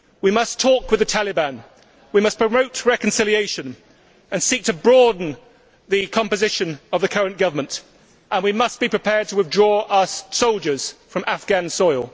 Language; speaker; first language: English; native; English